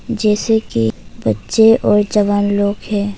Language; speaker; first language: Hindi; non-native, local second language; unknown